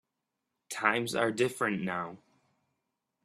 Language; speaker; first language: English; native; English